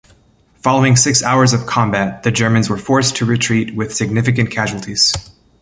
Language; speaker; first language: English; native; English